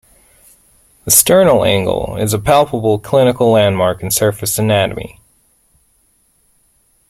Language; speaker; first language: English; native; English